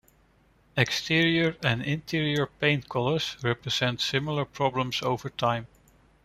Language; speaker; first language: English; non-native, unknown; Dutch